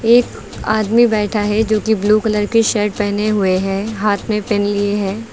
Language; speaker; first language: Hindi; native; Hindi